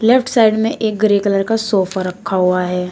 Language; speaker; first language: Hindi; native; Hindi